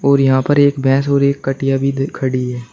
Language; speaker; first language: Hindi; native; Hindi